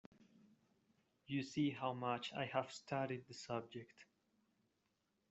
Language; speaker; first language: English; non-native, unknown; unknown